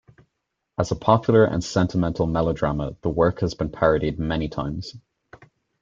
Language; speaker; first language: English; native; English